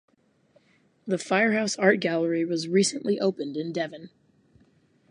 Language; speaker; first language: English; native; English